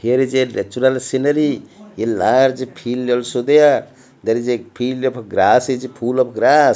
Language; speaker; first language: English; non-native, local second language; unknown